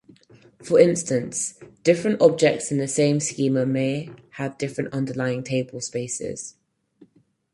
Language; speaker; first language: English; native; English